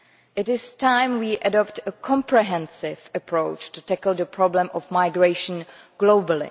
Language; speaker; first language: English; non-native, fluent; Czech